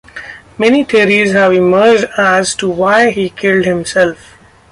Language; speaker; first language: English; non-native, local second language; Marathi